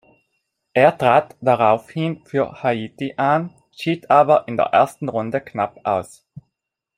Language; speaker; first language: German; non-native, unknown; Italian